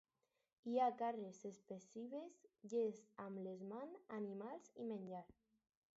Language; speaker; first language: Catalan; non-native, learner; Spanish